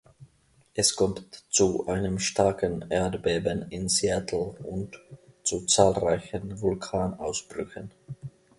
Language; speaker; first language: German; non-native, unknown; Finnish